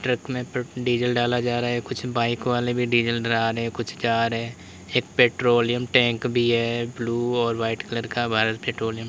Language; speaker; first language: Hindi; native; Hindi